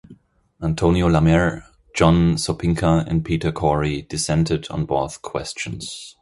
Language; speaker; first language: English; non-native, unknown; German